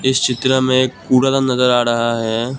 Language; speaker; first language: Hindi; non-native, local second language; Assamese